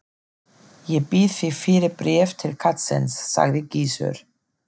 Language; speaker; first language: Icelandic; non-native, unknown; German